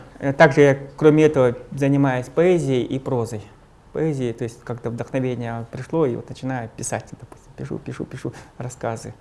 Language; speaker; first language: Russian; non-native, local second language; Evenki